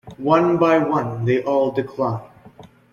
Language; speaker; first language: English; native; English